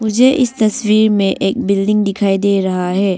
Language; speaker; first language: Hindi; early bilingual, other home language; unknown